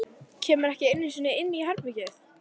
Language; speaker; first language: Icelandic; native; Icelandic